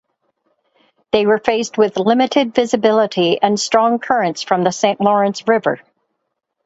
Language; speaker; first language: English; native; English